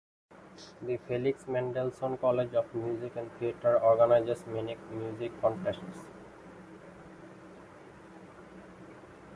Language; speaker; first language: English; non-native, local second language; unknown